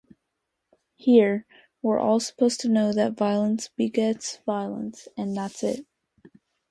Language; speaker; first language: English; native; English